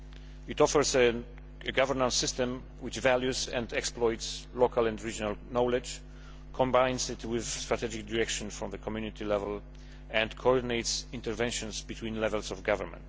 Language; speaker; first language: English; non-native, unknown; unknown